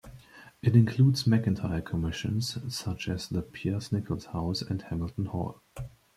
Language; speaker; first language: English; native; English